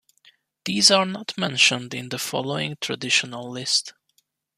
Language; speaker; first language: English; native; English